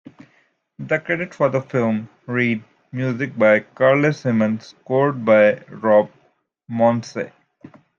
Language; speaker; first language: English; native; English